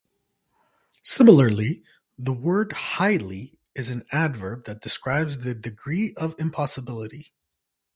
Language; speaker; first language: English; native; English